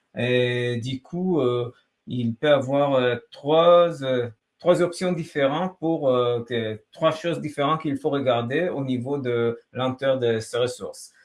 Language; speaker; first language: French; non-native, fluent; Hebrew